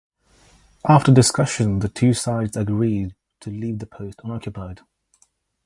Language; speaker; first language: English; native; English